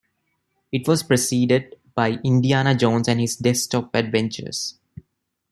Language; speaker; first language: English; non-native, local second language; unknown